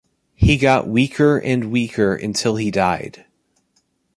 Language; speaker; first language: English; native; English